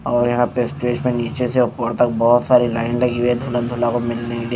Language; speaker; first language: Hindi; non-native, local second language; Punjabi